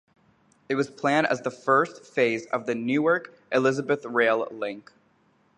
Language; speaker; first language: English; native; English